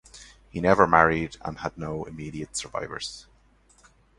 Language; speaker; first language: English; native; English